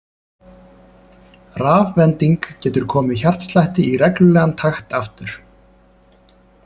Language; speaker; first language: Icelandic; native; Icelandic